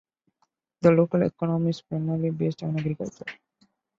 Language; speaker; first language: English; non-native, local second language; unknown